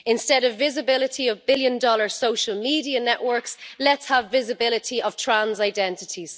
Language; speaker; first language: English; native; English